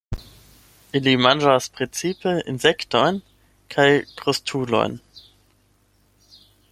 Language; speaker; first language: Esperanto; non-native, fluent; German